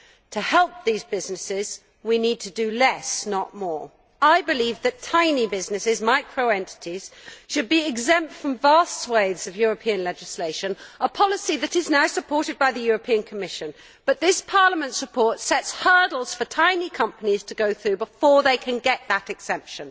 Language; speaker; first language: English; native; English